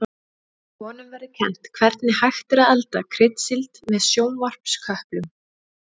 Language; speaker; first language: Icelandic; native; Icelandic